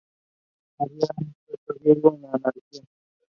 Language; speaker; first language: English; non-native, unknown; Spanish